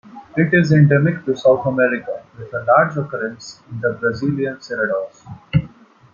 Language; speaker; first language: English; non-native, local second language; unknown